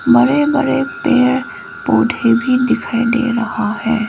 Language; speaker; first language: Hindi; non-native, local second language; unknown